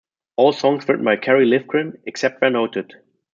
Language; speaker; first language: English; non-native, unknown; German